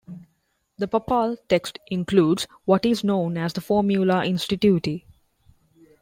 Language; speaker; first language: English; non-native, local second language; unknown